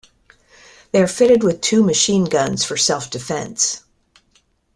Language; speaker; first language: English; native; English